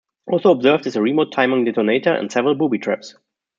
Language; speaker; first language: English; non-native, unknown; German